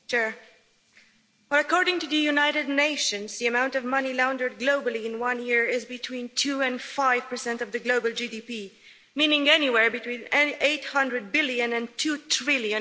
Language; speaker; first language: English; non-native, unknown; Romanian